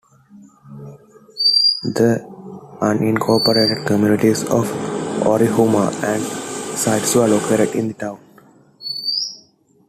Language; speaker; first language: English; non-native, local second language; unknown